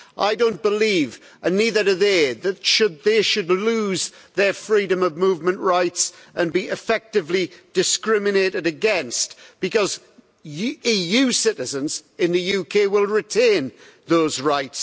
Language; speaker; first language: English; native; English